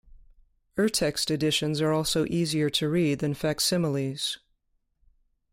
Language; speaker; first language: English; native; English